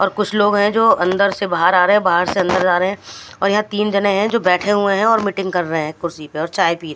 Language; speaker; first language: Hindi; non-native, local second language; Punjabi